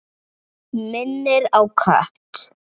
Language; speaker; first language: Icelandic; native; Icelandic